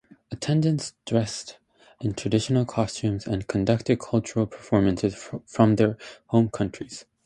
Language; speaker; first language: English; native; English